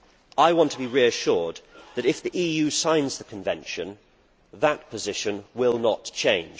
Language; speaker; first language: English; native; English